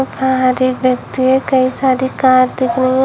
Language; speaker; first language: Hindi; native; Hindi